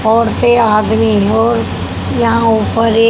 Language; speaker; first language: Hindi; native; Hindi